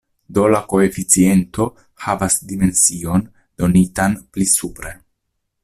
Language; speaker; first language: Esperanto; non-native, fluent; Italian